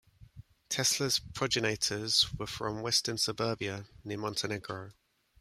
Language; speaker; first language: English; native; English